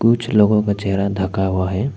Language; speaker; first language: Hindi; non-native, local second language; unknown